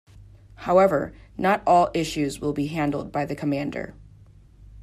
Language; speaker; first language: English; native; English